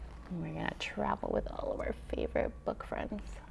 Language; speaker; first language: English; native; English